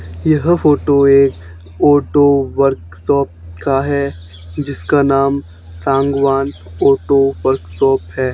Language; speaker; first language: Hindi; native; Hindi